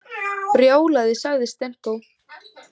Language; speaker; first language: Icelandic; native; Icelandic